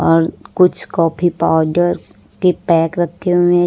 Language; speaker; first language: Hindi; native; Hindi